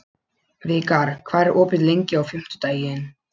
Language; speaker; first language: Icelandic; non-native, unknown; Polish